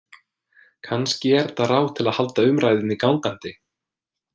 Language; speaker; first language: Icelandic; non-native, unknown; English